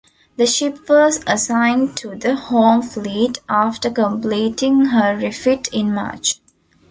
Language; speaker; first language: English; non-native, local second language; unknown